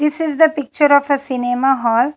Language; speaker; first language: English; non-native, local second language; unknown